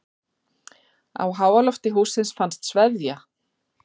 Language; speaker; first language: Icelandic; native; Icelandic